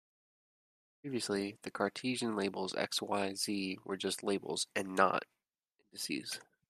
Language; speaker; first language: English; native; English